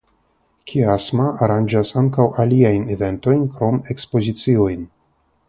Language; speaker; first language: Esperanto; non-native, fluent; Russian